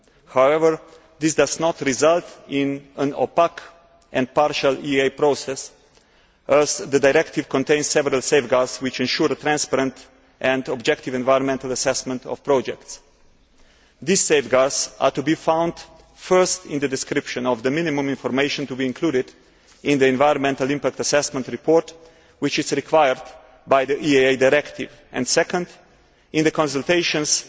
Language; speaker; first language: English; non-native, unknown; Slovenian